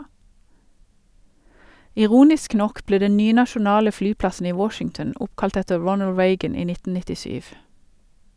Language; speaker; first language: Norwegian; native; Norwegian